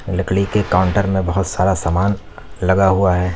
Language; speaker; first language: Hindi; native; Hindi